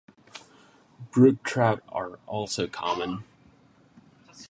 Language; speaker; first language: English; non-native, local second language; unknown